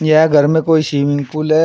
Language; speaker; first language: Hindi; native; Hindi